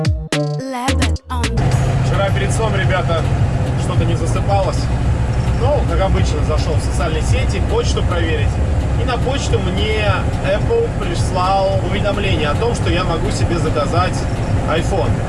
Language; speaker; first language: Russian; native; Russian